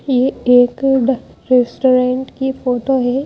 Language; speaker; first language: Hindi; native; Hindi